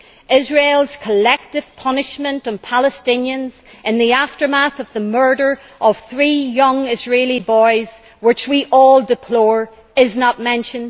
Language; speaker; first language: English; native; English